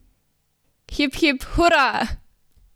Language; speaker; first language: Slovenian; native; Slovenian